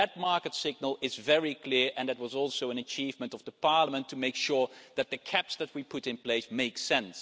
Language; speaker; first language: English; non-native, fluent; Dutch